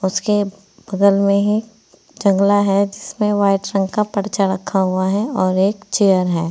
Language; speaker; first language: Hindi; native; Hindi